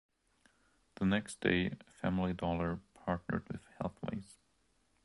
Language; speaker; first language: English; non-native, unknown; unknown